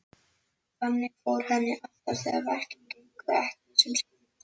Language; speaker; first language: Icelandic; native; Icelandic